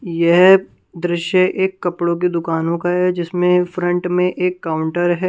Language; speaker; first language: Hindi; non-native, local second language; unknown